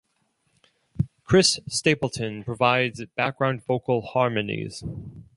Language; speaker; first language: English; non-native, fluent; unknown